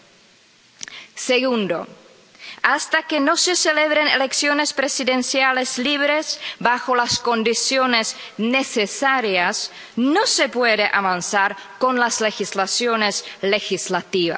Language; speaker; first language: Spanish; non-native, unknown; Czech